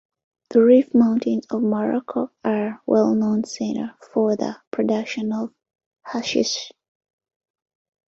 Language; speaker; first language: English; non-native, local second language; Ganda